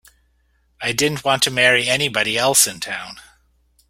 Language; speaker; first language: English; native; English